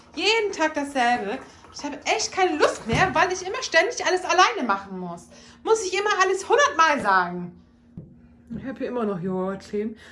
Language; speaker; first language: German; early bilingual, other home language; Turkish